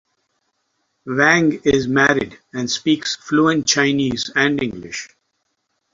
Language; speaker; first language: English; non-native, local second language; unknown